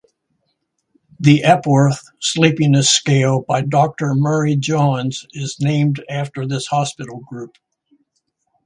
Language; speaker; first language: English; native; English